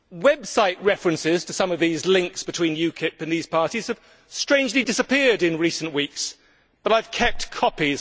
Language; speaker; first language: English; native; English